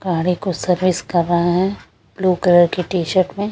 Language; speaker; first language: Hindi; non-native, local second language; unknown